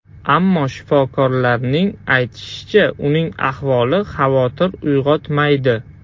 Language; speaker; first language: Uzbek; non-native, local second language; Russian